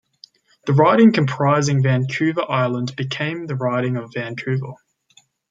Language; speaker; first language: English; native; English